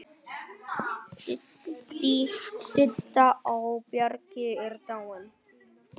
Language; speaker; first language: Icelandic; non-native, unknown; Vietnamese